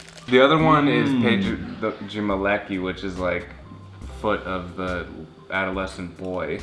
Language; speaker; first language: English; native; English